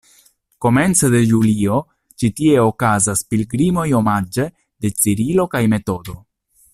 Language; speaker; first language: Esperanto; non-native, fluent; Italian